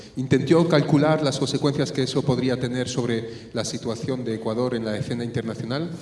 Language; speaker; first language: Spanish; non-native, fluent; French